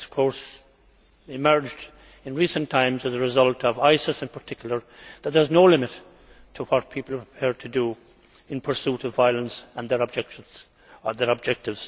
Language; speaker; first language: English; native; English